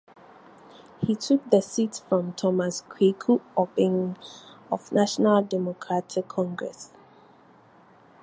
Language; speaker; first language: English; non-native, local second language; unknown